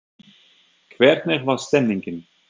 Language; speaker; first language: Icelandic; non-native, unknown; German